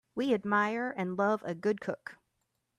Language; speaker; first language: English; native; English